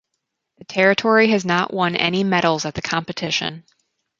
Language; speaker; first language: English; native; English